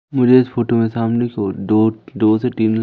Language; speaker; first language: Hindi; native; Hindi